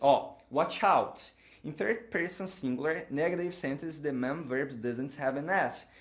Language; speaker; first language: English; non-native, fluent; Portuguese